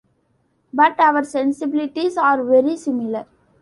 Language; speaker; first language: English; non-native, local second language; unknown